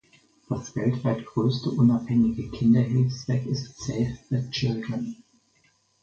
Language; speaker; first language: German; native; German